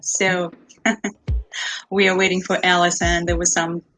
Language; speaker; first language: English; non-native, fluent; Russian